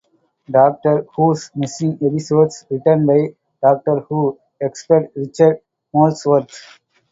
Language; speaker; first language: English; non-native, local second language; Tamil